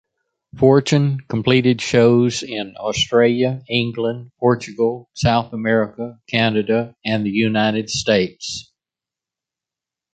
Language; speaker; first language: English; native; English